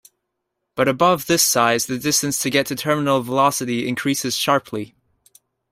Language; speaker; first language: English; native; English